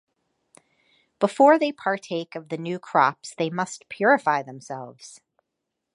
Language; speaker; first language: English; native; English